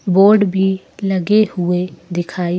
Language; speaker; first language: Hindi; native; Hindi